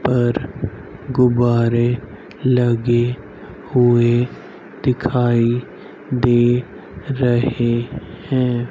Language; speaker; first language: Hindi; native; Hindi